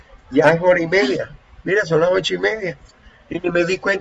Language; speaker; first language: Spanish; native; Spanish